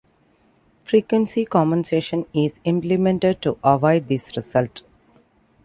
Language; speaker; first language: English; non-native, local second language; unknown